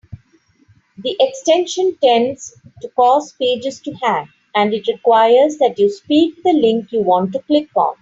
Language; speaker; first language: English; non-native, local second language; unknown